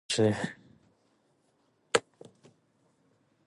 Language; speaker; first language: English; non-native, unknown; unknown